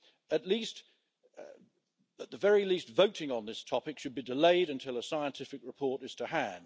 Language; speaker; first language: English; native; English